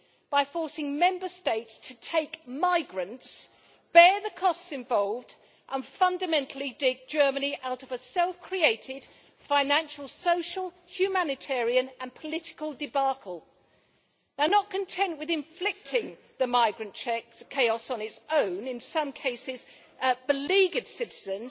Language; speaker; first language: English; native; English